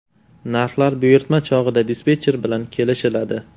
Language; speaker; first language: Uzbek; native; Uzbek